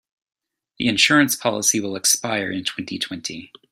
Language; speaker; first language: English; native; English